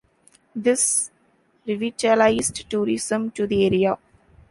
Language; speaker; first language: English; non-native, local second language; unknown